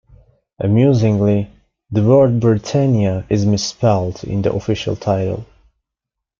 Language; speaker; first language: English; non-native, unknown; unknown